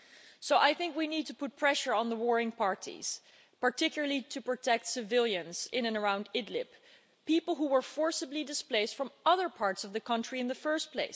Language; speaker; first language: English; non-native, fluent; Dutch